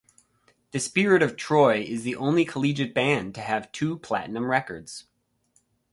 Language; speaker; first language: English; native; English